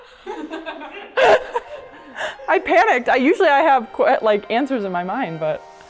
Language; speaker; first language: English; native; English